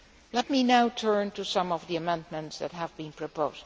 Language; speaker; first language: English; non-native, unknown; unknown